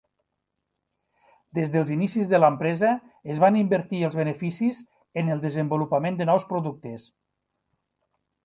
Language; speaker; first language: Catalan; native; Catalan